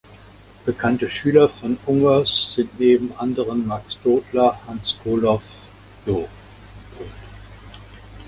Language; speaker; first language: German; native; German